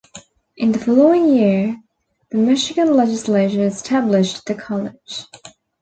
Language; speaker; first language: English; native; English